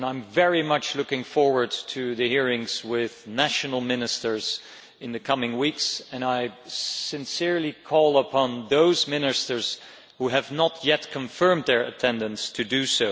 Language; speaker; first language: English; non-native, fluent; Dutch